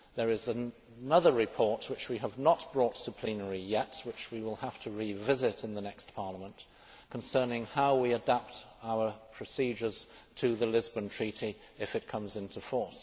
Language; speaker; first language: English; native; English